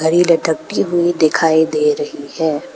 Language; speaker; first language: Hindi; non-native, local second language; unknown